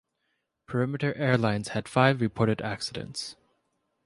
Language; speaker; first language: English; native; English